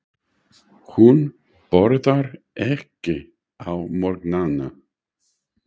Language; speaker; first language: Icelandic; non-native, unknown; English